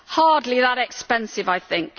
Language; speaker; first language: English; native; English